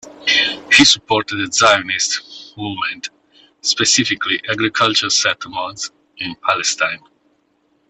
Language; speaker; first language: English; non-native, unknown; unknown